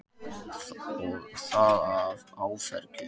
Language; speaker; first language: Icelandic; native; Icelandic